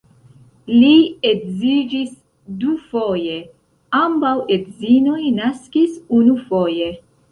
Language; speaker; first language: Esperanto; non-native, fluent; Central Kurdish